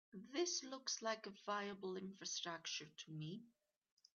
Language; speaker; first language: English; native; English